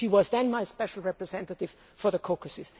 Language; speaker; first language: English; non-native, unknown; German